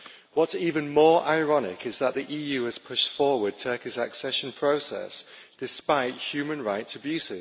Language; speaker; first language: English; native; English